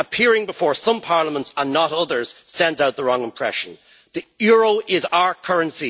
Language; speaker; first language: English; native; English